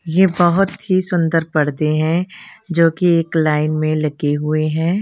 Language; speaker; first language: Hindi; non-native, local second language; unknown